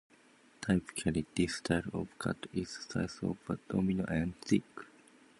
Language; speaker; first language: English; non-native, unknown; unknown